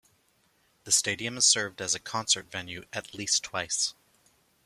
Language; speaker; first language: English; native; English